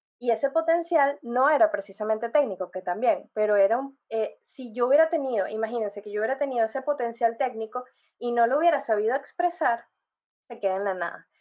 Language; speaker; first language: Spanish; native; Spanish